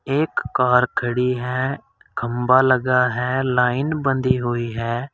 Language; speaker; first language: Hindi; native; Hindi